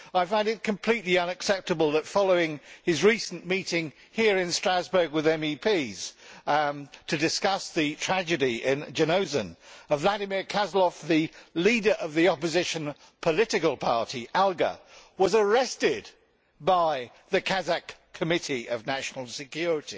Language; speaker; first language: English; native; English